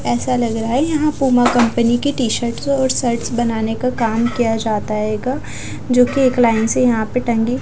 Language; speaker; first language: Hindi; non-native, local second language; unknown